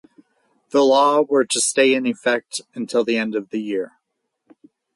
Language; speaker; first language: English; native; English